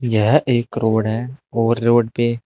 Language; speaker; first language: Hindi; native; Hindi